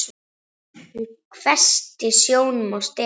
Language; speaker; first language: Icelandic; native; Icelandic